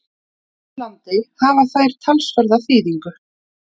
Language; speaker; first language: Icelandic; native; Icelandic